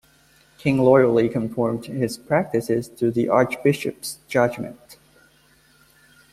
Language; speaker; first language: English; native; English